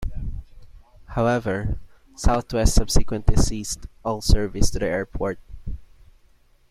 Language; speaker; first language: English; non-native, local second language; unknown